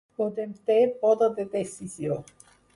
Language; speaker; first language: Catalan; non-native, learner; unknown